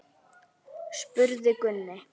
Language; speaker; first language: Icelandic; native; Icelandic